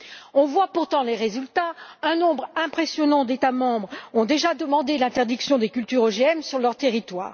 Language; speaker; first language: French; native; French